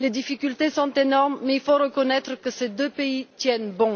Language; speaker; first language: French; non-native, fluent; Bulgarian